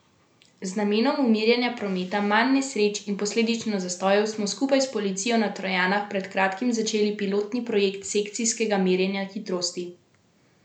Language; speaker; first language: Slovenian; native; Slovenian